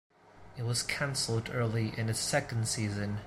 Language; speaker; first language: English; non-native, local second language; Cantonese